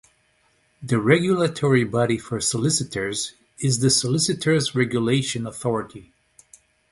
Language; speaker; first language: English; non-native, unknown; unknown